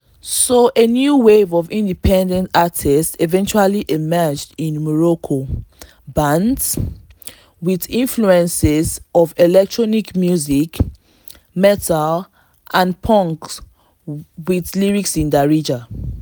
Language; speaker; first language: English; non-native, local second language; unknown